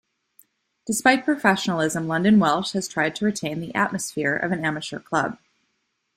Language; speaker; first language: English; native; English